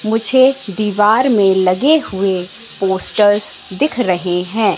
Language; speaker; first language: Hindi; native; Hindi